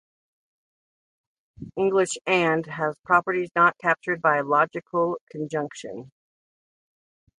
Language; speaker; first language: English; native; English